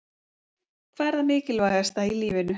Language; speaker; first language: Icelandic; native; Icelandic